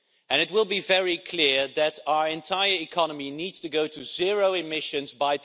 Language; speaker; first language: English; non-native, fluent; Dutch